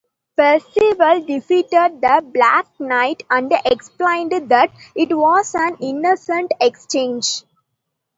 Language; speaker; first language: English; non-native, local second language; Tamil